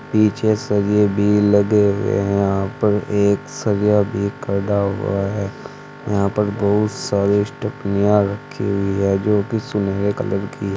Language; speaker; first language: Hindi; native; Hindi